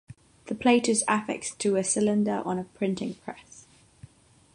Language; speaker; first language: English; non-native, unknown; Catalan